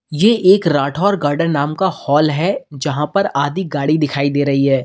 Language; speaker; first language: Hindi; native; Hindi